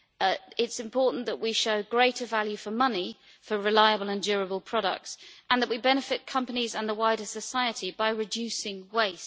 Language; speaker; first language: English; native; English